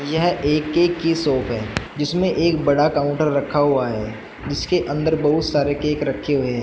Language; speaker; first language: Hindi; native; Hindi